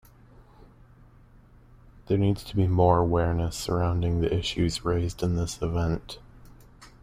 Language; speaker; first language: English; native; English